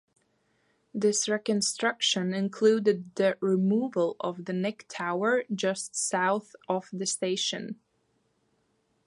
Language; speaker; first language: English; non-native, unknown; Latvian